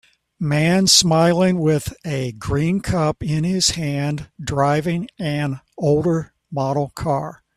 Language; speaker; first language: English; native; English